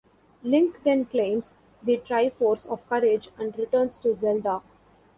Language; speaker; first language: English; non-native, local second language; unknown